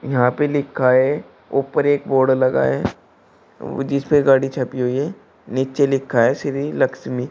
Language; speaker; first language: Hindi; native; Hindi